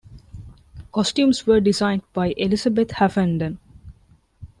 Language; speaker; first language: English; non-native, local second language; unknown